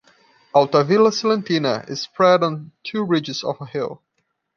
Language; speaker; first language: English; non-native, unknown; Portuguese